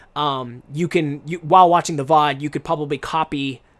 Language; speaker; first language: English; native; English